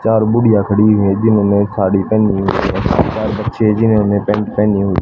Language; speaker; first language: Hindi; native; Hindi